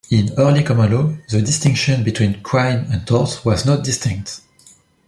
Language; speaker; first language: English; non-native, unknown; French